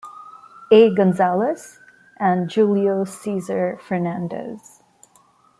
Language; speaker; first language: English; non-native, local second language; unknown